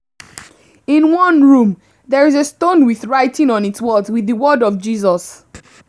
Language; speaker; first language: English; non-native, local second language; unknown